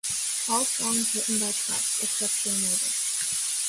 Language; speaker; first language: English; native; English